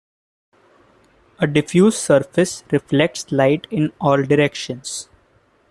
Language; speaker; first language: English; non-native, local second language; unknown